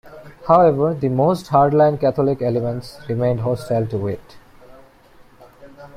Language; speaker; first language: English; non-native, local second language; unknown